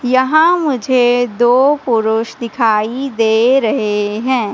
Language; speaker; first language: Hindi; native; Hindi